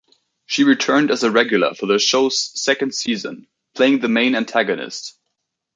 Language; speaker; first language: English; native; English